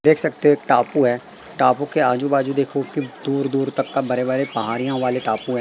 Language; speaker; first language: Hindi; native; Hindi